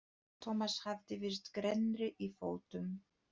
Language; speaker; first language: Icelandic; non-native, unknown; Polish